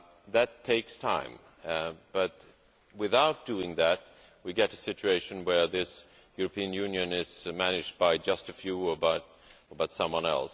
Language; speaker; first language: English; non-native, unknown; Swedish